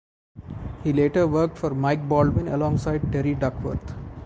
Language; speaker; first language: English; non-native, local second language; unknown